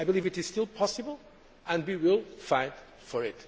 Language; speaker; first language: English; non-native, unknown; Portuguese